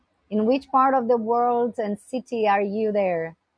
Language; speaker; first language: English; non-native, fluent; Portuguese